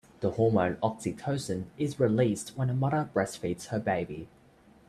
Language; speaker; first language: English; native; English